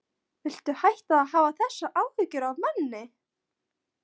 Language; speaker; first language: Icelandic; non-native, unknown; Polish